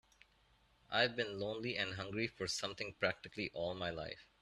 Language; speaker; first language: English; non-native, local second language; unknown